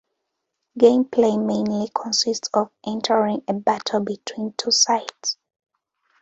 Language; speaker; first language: English; non-native, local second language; Ganda